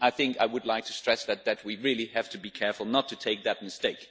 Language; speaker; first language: English; non-native, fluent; Dutch